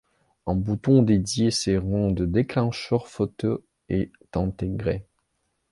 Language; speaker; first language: French; non-native, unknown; Belarusian